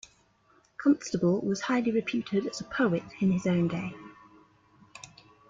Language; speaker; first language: English; native; English